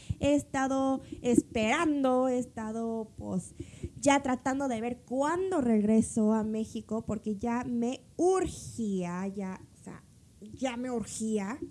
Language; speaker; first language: Spanish; early bilingual, other home language; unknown